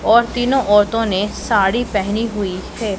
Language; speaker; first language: Hindi; non-native, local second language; Punjabi